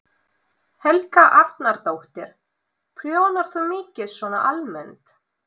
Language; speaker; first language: Icelandic; non-native, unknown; Russian